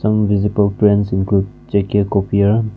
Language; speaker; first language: English; non-native, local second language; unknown